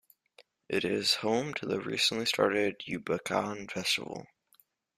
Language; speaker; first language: English; native; English